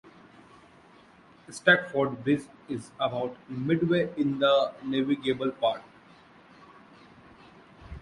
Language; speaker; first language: English; non-native, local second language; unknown